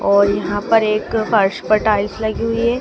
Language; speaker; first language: Hindi; native; Hindi